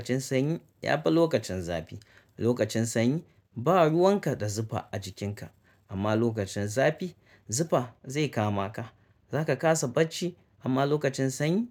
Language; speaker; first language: Hausa; native; Hausa